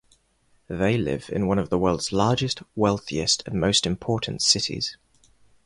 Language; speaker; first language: English; non-native, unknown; Spanish